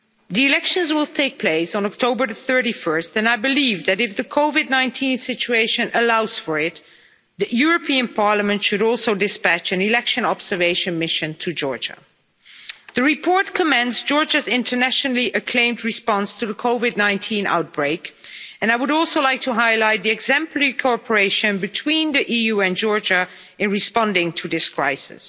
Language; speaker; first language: English; non-native, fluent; Dutch